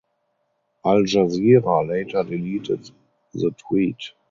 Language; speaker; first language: English; non-native, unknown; German